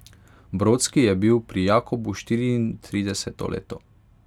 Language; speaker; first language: Slovenian; non-native, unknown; Hungarian